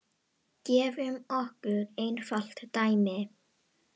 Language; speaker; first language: Icelandic; non-native, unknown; Indonesian